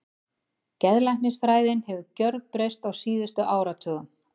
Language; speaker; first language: Icelandic; native; Icelandic